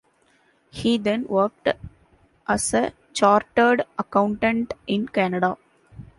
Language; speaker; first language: English; non-native, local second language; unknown